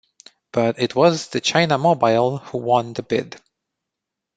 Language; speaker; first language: English; non-native, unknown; Romanian